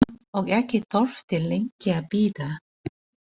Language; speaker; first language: Icelandic; non-native, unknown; Filipino